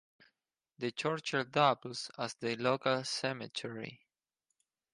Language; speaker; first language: English; non-native, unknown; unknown